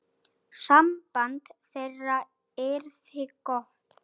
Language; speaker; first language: Icelandic; native; Icelandic